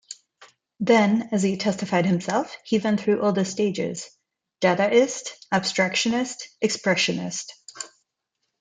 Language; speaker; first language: English; non-native, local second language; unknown